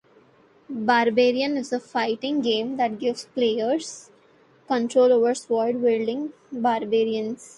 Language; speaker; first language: English; native; English